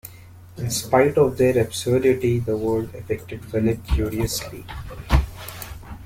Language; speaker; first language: English; non-native, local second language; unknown